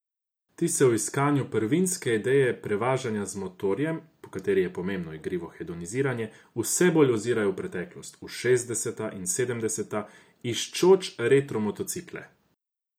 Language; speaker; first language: Slovenian; non-native, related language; Croatian